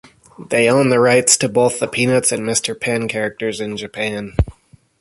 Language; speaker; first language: English; native; English